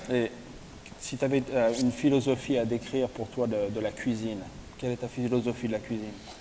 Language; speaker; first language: French; native; French